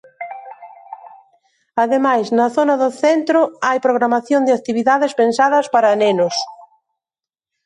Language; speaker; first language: Galician; non-native, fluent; Spanish